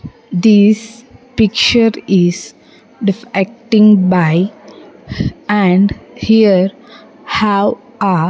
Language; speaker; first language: English; non-native, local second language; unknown